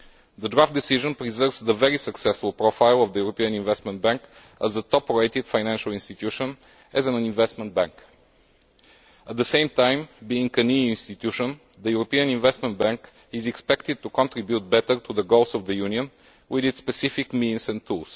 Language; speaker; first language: English; non-native, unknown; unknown